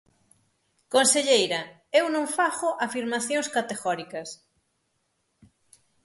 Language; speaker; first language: Galician; native; Galician